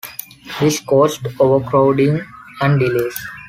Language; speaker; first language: English; non-native, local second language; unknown